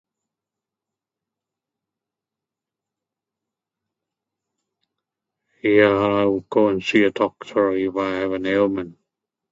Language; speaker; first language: English; non-native, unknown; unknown